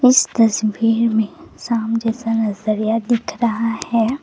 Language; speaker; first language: Hindi; non-native, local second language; Assamese